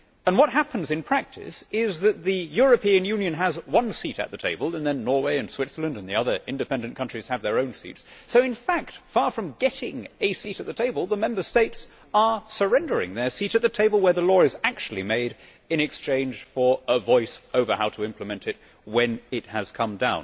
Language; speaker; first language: English; native; English